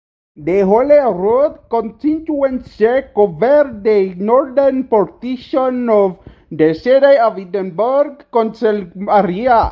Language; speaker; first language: English; native; English